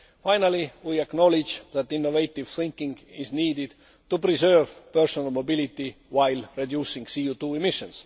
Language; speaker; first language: English; non-native, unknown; Estonian